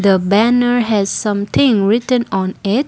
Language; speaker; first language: English; non-native, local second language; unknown